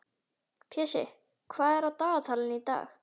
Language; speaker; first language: Icelandic; native; Icelandic